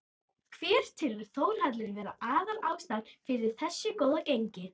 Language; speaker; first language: Icelandic; native; Icelandic